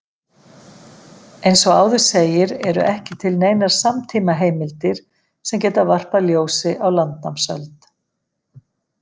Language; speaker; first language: Icelandic; native; Icelandic